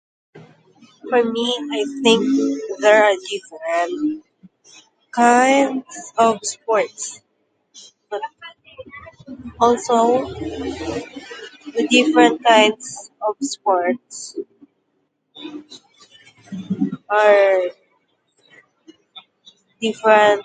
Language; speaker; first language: English; non-native, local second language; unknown